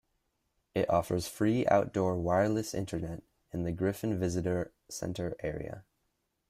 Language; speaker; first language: English; native; English